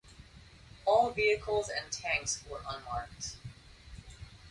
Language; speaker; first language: English; native; English